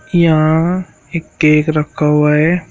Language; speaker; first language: Hindi; native; Hindi